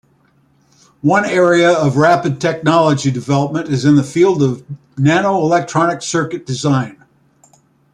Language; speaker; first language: English; native; English